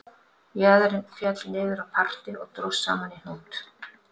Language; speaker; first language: Icelandic; native; Icelandic